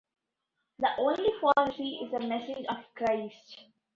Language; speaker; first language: English; non-native, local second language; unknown